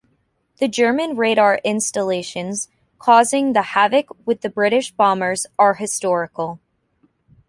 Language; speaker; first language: English; native; English